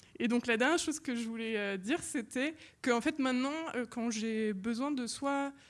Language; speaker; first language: French; native; French